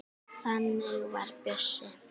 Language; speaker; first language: Icelandic; native; Icelandic